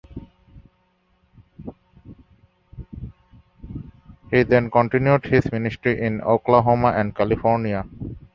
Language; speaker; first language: English; non-native, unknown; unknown